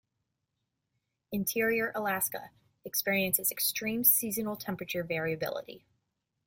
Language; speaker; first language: English; native; English